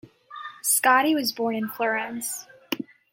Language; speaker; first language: English; native; English